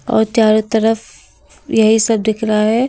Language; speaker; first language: Hindi; native; Hindi